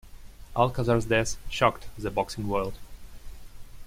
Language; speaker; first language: English; non-native, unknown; Russian